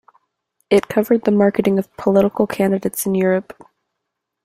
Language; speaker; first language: English; native; English